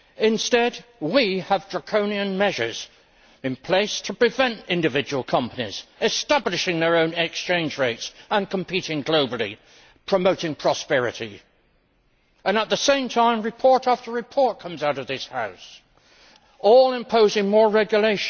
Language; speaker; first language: English; native; English